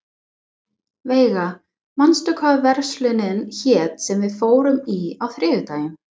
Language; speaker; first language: Icelandic; non-native, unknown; English